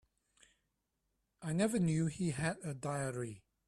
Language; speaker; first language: English; non-native, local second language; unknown